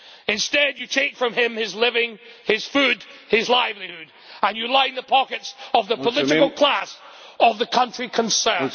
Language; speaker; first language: English; native; English